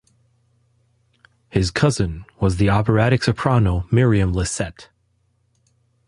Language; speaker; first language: English; non-native, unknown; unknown